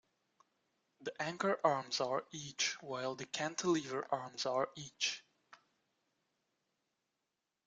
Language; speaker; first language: English; native; English